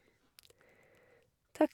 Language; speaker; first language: Norwegian; native; Norwegian